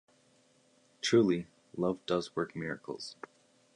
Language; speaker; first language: English; native; English